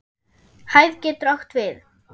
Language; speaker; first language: Icelandic; non-native, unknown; German